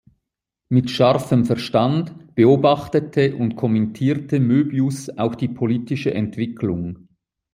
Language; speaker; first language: German; native; German